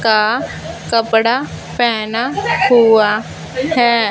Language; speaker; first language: Hindi; non-native, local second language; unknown